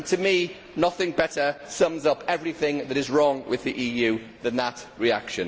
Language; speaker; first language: English; native; English